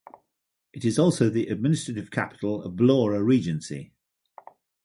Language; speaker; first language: English; native; English